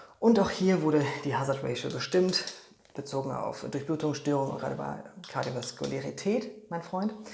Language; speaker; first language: German; non-native, fluent; Polish